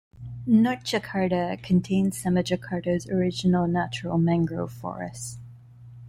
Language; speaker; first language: English; non-native, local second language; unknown